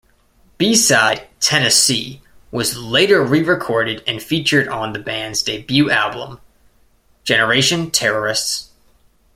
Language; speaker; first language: English; native; English